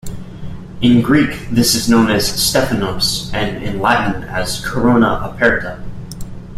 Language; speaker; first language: English; native; English